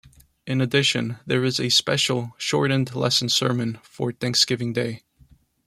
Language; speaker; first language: English; non-native, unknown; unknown